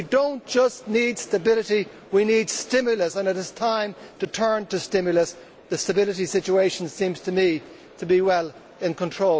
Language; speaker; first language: English; native; English